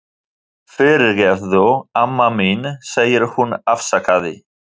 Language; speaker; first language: Icelandic; non-native, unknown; Polish